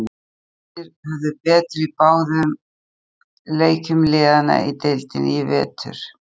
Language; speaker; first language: Icelandic; native; Icelandic